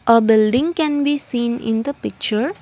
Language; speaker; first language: English; non-native, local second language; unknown